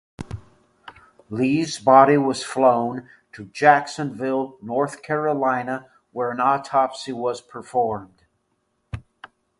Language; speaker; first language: English; native; English